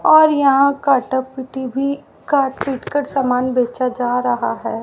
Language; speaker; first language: Hindi; native; Hindi